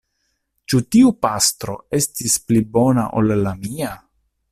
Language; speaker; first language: Esperanto; non-native, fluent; Italian